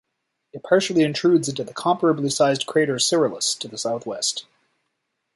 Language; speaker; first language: English; native; English